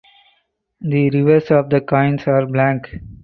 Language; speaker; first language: English; non-native, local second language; Tamil